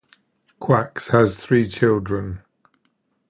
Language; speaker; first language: English; native; English